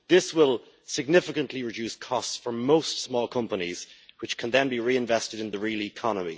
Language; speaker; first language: English; native; English